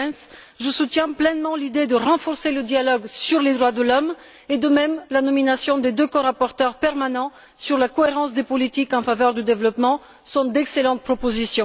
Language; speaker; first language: French; non-native, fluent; Bulgarian